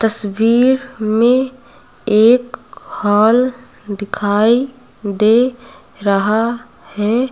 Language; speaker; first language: Hindi; native; Hindi